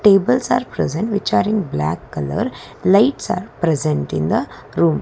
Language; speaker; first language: English; non-native, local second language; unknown